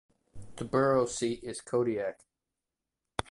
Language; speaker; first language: English; native; English